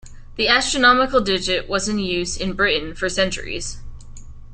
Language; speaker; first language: English; native; English